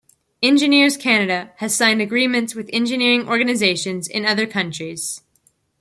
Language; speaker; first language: English; native; English